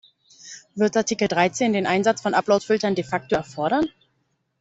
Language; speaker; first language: German; native; German